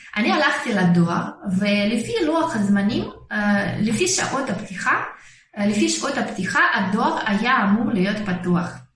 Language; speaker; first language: Hebrew; non-native, learner; Russian